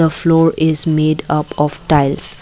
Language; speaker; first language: English; non-native, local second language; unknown